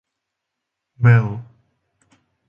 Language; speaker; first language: English; non-native, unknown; Finnish